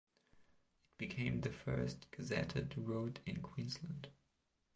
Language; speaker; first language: English; non-native, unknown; German